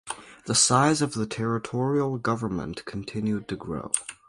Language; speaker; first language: English; native; English